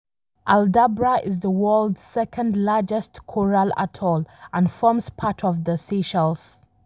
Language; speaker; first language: English; non-native, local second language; Hausa